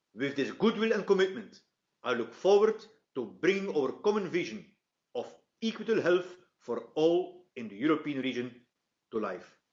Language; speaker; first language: English; non-native, fluent; Dutch